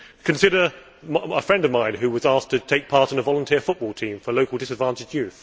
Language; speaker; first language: English; native; English